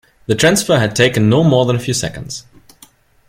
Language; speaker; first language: English; non-native, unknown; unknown